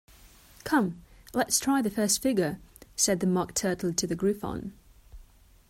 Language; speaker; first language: English; non-native, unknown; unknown